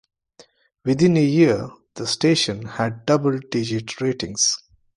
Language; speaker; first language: English; non-native, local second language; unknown